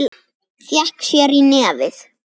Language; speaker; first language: Icelandic; native; Icelandic